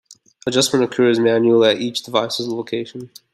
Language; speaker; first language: English; native; English